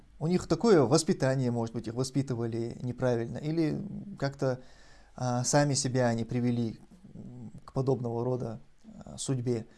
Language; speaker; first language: Russian; non-native, local second language; Chechen